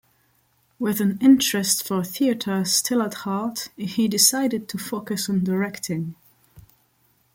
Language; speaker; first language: English; non-native, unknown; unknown